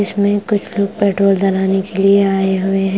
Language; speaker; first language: Hindi; non-native, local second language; Punjabi